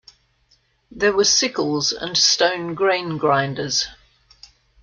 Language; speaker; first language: English; native; English